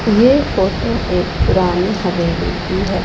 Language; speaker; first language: Hindi; non-native, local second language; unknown